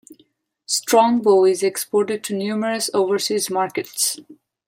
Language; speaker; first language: English; non-native, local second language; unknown